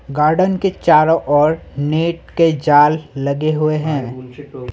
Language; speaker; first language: Hindi; non-native, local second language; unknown